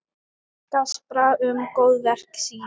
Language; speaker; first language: Icelandic; non-native, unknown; Thai